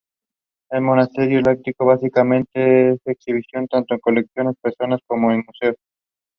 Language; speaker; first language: English; non-native, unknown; Spanish